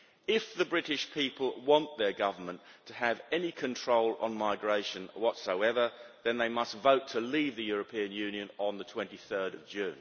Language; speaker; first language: English; native; English